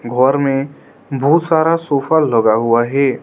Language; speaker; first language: Hindi; non-native, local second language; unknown